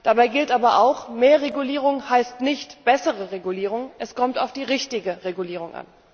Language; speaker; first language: German; native; German